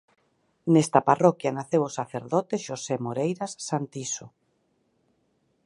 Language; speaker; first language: Galician; native; Galician